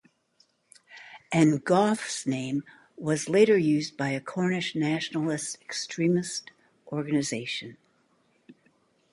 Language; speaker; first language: English; native; English